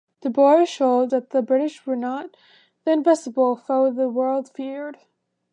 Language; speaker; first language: English; native; English